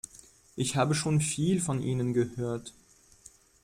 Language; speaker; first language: German; non-native, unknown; French